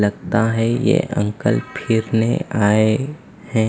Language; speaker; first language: Hindi; non-native, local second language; Punjabi